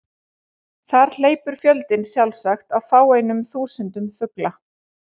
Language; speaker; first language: Icelandic; native; Icelandic